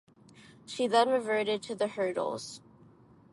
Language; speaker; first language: English; non-native, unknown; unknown